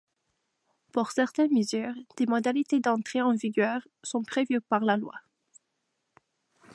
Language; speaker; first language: French; native; French